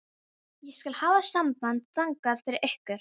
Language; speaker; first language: Icelandic; non-native, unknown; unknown